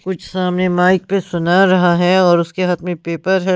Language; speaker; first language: Hindi; non-native, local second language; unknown